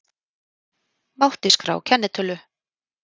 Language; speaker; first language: Icelandic; native; Icelandic